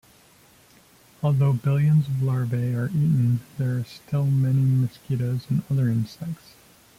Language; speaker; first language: English; native; English